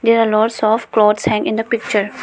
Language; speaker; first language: English; non-native, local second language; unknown